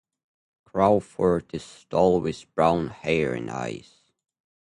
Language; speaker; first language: English; native; English